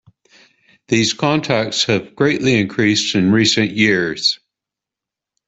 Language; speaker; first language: English; native; English